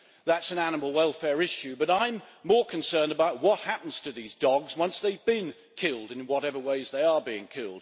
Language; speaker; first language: English; native; English